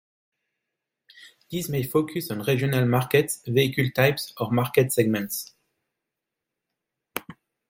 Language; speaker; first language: English; non-native, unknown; French